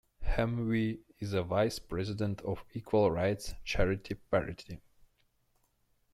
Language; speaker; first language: English; non-native, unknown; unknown